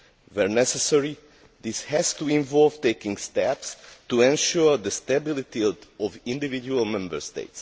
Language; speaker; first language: English; non-native, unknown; Hungarian